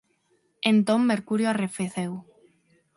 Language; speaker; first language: Galician; non-native, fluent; Spanish